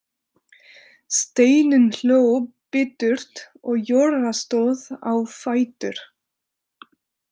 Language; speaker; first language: Icelandic; non-native, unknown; French